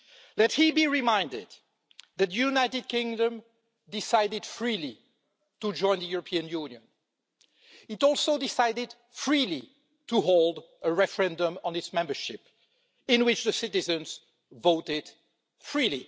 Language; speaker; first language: English; non-native, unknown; French